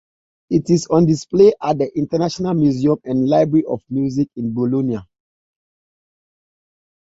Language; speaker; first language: English; native; English